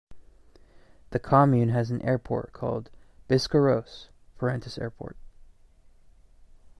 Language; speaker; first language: English; native; English